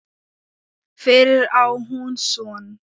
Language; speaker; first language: Icelandic; non-native, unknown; Thai